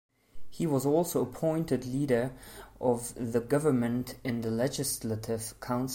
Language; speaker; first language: English; non-native, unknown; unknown